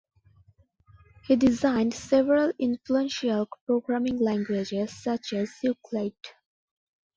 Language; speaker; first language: English; non-native, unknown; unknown